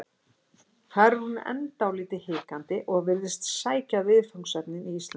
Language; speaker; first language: Icelandic; native; Icelandic